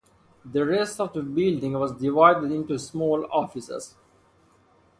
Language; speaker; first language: English; non-native, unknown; Persian